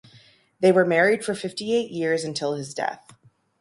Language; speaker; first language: English; native; English